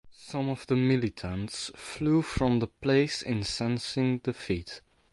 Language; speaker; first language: English; non-native, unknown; Dutch